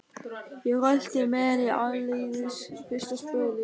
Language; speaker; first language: Icelandic; non-native, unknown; German